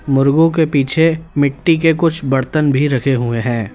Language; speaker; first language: Hindi; native; Hindi